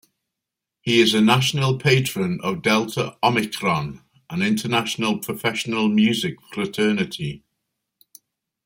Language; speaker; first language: English; native; English